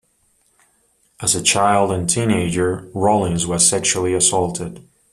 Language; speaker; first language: English; native; English